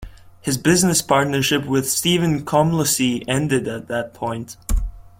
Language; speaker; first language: English; non-native, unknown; Latvian